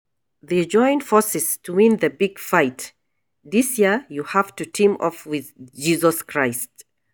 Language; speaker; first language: English; non-native, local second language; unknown